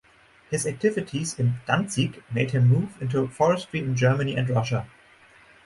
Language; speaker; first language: English; non-native, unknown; German